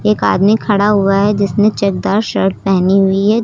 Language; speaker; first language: Hindi; native; Hindi